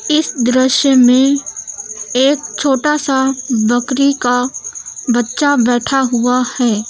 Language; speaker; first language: Hindi; native; Hindi